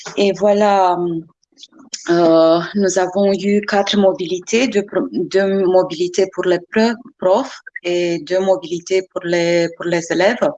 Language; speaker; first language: French; non-native, fluent; Romanian